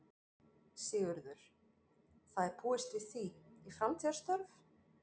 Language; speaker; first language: Icelandic; non-native, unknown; French